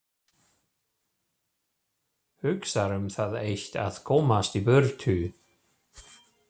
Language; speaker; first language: Icelandic; non-native, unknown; German